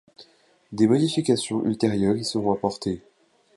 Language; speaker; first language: French; native; French